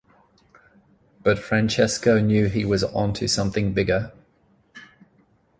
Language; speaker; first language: English; native; English